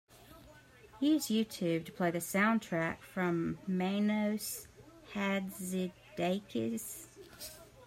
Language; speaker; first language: English; native; English